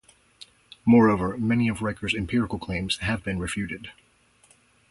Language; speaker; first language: English; native; English